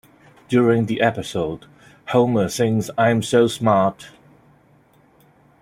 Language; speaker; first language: English; non-native, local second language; Cantonese